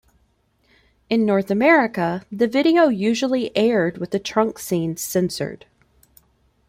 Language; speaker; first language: English; native; English